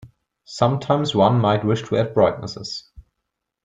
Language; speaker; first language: English; non-native, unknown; German